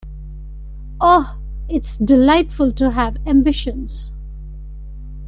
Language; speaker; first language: English; non-native, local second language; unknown